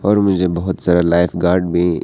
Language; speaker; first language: Hindi; non-native, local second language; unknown